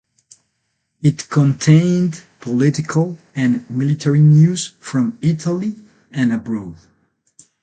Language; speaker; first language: English; non-native, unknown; Spanish